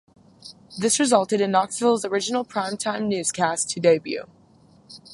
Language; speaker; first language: English; native; English